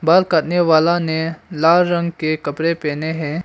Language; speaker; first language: Hindi; non-native, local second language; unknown